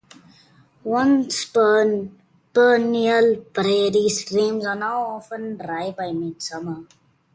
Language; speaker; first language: English; non-native, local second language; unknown